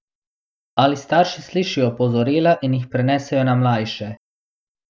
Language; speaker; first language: Slovenian; non-native, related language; Bosnian